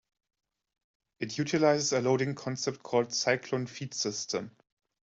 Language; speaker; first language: English; non-native, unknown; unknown